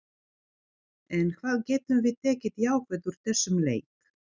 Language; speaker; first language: Icelandic; non-native, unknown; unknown